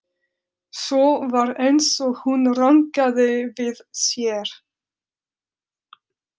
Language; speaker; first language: Icelandic; non-native, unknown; French